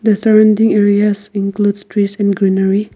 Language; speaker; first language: English; non-native, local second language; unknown